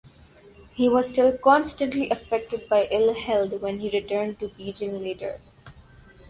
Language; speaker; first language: English; non-native, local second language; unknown